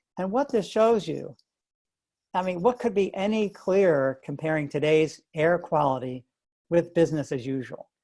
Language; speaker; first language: English; native; English